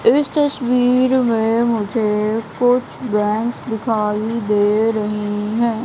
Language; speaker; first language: Hindi; native; Hindi